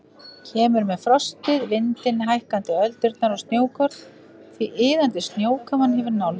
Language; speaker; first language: Icelandic; native; Icelandic